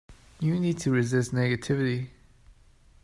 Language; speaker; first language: English; non-native, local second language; Cantonese